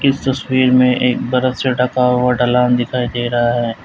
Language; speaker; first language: Hindi; native; Hindi